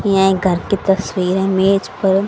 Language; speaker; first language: Hindi; native; Hindi